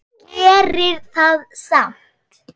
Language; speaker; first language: Icelandic; non-native, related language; Swedish